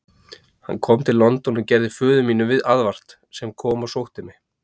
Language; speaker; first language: Icelandic; native; Icelandic